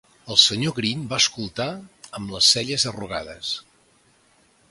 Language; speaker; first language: Catalan; native; Catalan